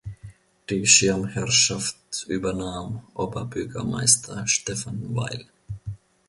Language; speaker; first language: German; non-native, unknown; Finnish